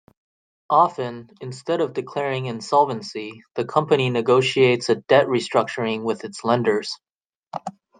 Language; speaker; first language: English; native; English